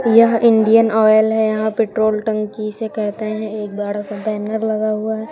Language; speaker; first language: Hindi; native; Hindi